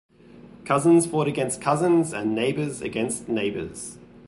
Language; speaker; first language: English; native; English